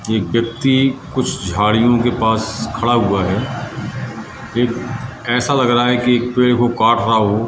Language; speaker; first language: Hindi; native; Hindi